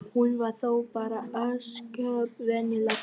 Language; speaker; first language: Icelandic; non-native, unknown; Vietnamese